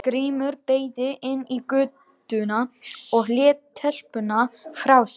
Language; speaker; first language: Icelandic; non-native, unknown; Romanian